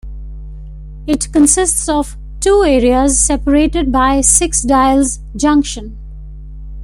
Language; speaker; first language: English; non-native, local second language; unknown